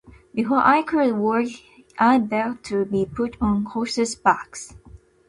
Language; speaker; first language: English; non-native, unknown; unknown